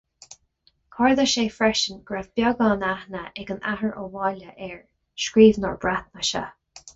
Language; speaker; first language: Irish; non-native, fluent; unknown